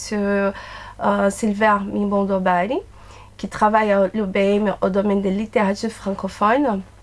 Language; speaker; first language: French; non-native, fluent; Portuguese